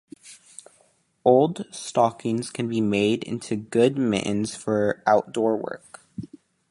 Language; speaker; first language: English; native; English